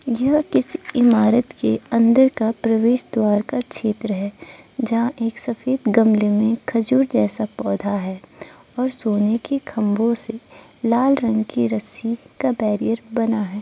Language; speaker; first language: Hindi; non-native, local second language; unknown